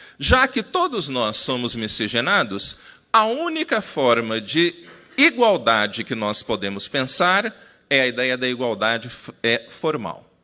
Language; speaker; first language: Portuguese; native; Portuguese